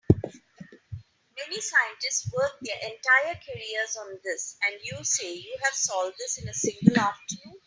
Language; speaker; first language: English; non-native, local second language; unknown